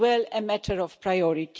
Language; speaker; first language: English; non-native, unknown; Polish